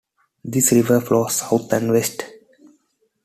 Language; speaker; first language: English; non-native, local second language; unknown